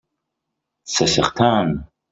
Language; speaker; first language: French; non-native, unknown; English